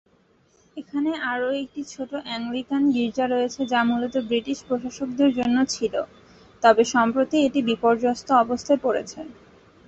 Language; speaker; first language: Bangla; native; Bangla